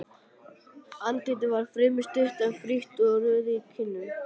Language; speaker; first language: Icelandic; native; Icelandic